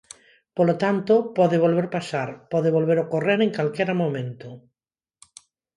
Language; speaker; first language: Galician; non-native, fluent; Spanish